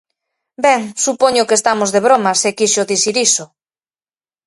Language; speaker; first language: Galician; native; Galician